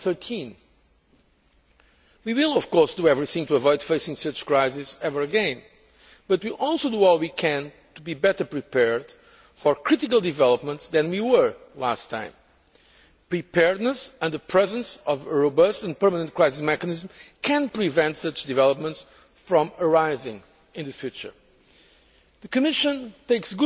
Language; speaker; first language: English; non-native, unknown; Portuguese